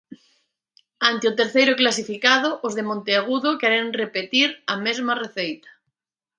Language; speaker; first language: Galician; native; Galician